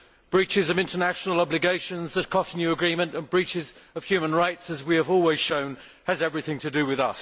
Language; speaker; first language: English; native; English